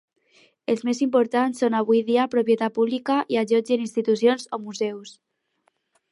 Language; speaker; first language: Catalan; non-native, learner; Spanish